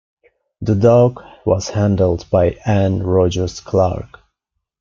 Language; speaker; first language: English; non-native, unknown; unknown